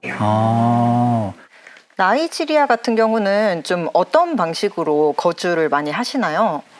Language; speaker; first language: Korean; native; Korean